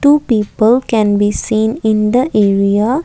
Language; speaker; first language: English; non-native, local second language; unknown